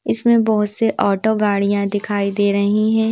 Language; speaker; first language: Hindi; native; Hindi